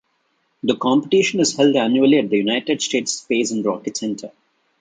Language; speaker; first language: English; non-native, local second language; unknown